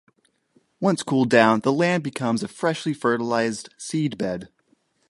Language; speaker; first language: English; native; English